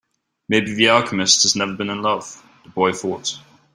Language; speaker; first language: English; native; English